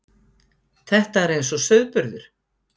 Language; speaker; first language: Icelandic; native; Icelandic